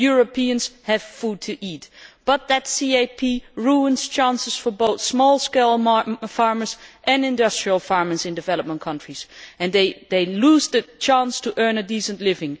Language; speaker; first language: English; non-native, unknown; Dutch